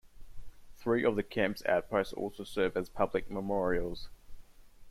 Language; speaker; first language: English; native; English